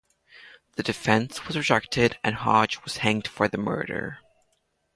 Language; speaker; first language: English; non-native, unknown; Latvian